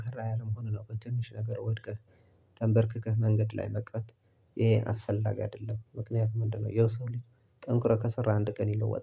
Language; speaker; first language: Amharic; non-native, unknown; Tigrinya